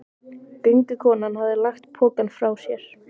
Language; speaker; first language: Icelandic; native; Icelandic